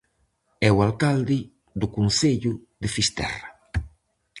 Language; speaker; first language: Galician; native; Galician